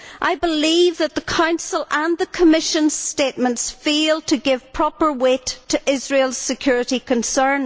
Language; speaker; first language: English; native; English